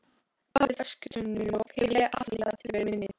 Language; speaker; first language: Icelandic; non-native, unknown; Albanian